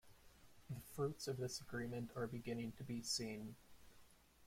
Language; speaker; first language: English; native; English